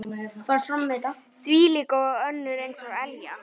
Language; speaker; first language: Icelandic; native; Icelandic